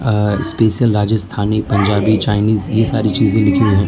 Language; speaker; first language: Hindi; non-native, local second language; Gujarati